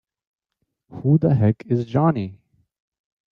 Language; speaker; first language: English; native; English